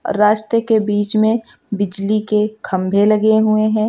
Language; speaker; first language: Hindi; native; Hindi